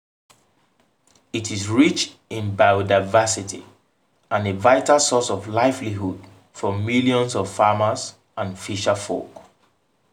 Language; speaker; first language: English; non-native, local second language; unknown